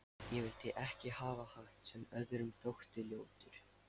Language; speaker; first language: Icelandic; non-native, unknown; Lithuanian